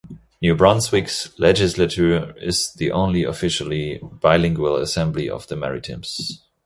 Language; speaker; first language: English; non-native, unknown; German